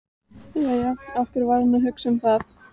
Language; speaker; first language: Icelandic; native; Icelandic